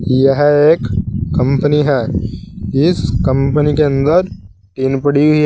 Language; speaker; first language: Hindi; native; Hindi